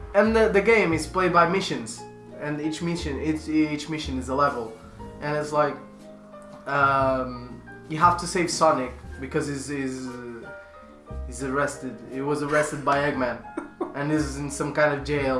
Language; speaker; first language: English; non-native, fluent; Portuguese